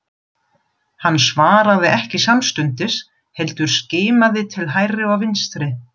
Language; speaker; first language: Icelandic; non-native, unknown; German